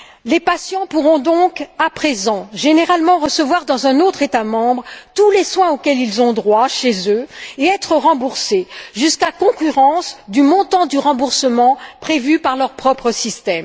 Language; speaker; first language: French; native; French